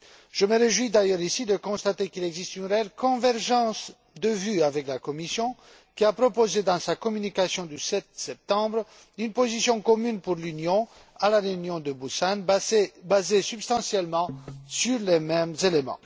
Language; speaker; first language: French; non-native, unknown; Romanian